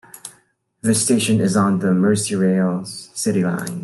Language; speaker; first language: English; non-native, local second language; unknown